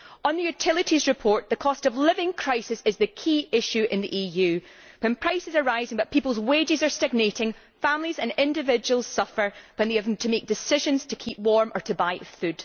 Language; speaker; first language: English; native; English